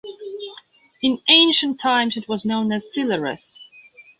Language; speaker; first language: English; non-native, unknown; Belarusian